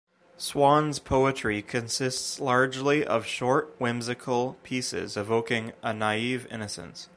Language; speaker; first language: English; native; English